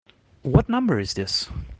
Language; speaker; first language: English; non-native, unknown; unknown